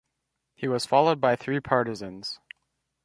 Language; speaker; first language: English; native; English